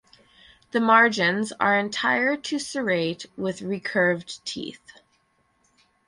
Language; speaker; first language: English; native; English